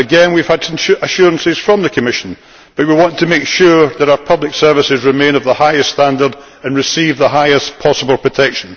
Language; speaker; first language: English; native; English